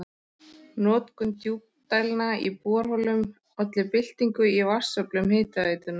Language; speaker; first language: Icelandic; native; Icelandic